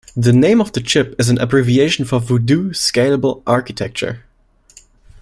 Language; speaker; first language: English; non-native, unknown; German